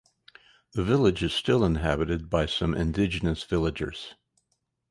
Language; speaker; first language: English; native; English